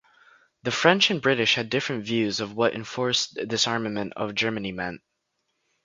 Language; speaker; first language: English; native; English